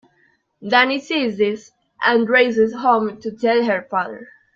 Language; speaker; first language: English; non-native, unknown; Spanish